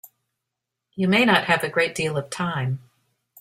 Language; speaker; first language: English; native; English